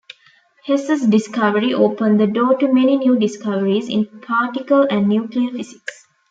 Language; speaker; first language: English; non-native, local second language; Tamil